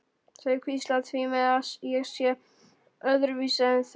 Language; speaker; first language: Icelandic; non-native, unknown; Polish